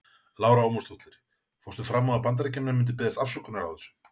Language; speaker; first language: Icelandic; native; Icelandic